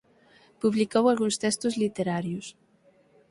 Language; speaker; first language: Galician; native; Galician